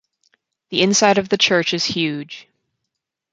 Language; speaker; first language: English; native; English